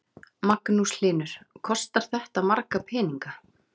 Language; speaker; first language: Icelandic; native; Icelandic